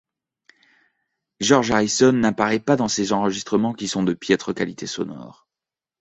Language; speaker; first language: French; native; French